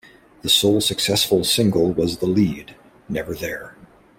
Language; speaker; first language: English; native; English